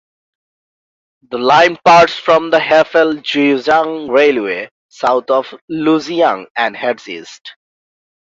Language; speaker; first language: English; non-native, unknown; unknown